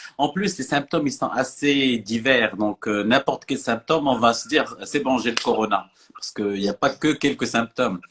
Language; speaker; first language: French; non-native, local second language; Arabic